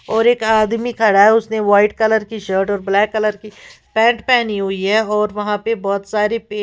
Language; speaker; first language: Hindi; native; Hindi